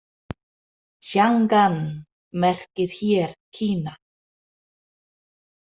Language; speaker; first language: Icelandic; non-native, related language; Danish